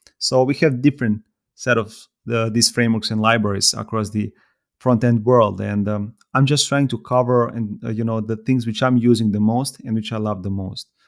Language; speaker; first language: English; non-native, fluent; Serbian